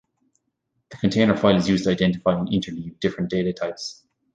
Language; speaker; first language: English; native; English